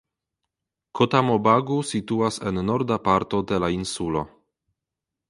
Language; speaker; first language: Esperanto; non-native, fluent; Polish